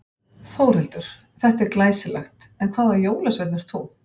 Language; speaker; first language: Icelandic; native; Icelandic